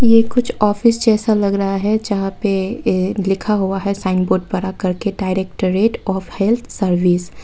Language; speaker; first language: Hindi; non-native, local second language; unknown